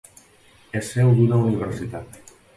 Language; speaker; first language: Catalan; native; Catalan